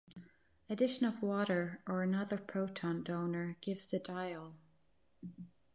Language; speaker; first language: English; non-native, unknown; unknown